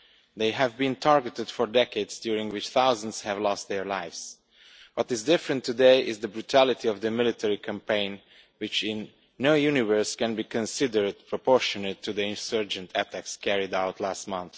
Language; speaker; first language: English; non-native, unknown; Romanian